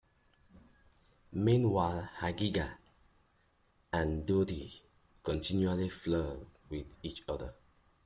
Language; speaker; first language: English; native; English